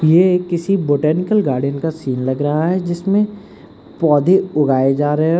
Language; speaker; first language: Hindi; native; Hindi